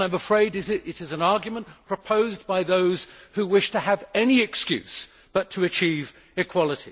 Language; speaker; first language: English; native; English